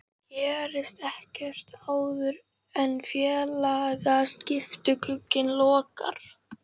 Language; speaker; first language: Icelandic; native; Icelandic